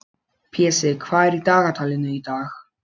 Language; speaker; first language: Icelandic; non-native, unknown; Polish